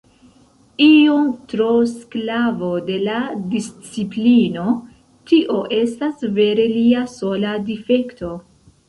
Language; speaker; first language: Esperanto; non-native, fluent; Central Kurdish